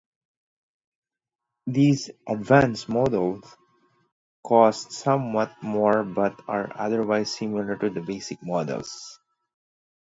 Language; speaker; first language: English; non-native, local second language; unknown